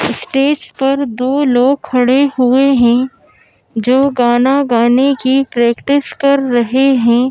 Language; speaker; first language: Hindi; native; Hindi